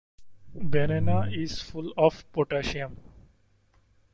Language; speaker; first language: English; non-native, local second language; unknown